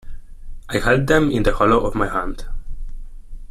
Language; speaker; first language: English; non-native, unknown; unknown